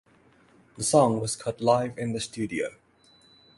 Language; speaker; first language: English; non-native, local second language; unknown